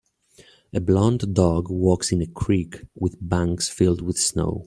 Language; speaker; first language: English; native; English